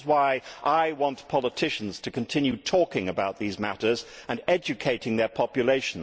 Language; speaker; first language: English; native; English